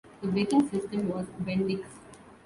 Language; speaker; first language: English; non-native, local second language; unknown